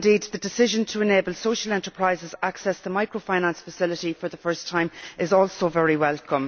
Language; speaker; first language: English; native; English